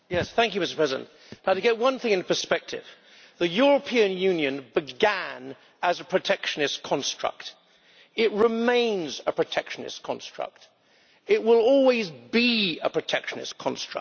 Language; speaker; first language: English; native; English